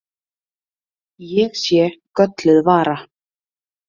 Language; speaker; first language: Icelandic; native; Icelandic